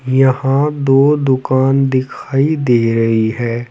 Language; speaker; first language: Hindi; native; Hindi